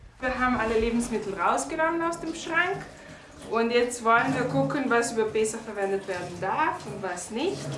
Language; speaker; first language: German; non-native, fluent; Serbian